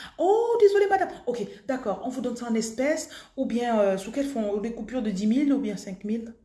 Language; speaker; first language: French; non-native, local second language; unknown